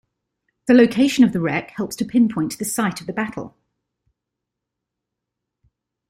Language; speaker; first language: English; native; English